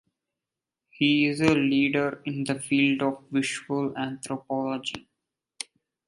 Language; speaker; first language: English; non-native, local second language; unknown